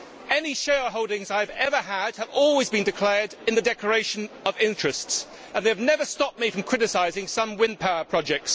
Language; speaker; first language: English; native; English